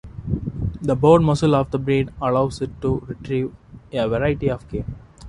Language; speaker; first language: English; non-native, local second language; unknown